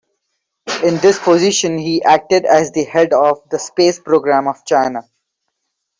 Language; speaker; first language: English; non-native, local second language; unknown